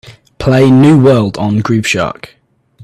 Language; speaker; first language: English; native; English